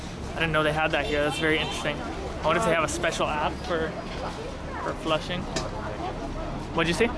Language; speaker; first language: English; native; English